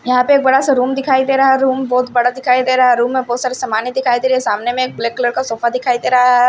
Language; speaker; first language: Hindi; non-native, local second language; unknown